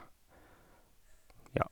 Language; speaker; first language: Norwegian; non-native, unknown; Oromo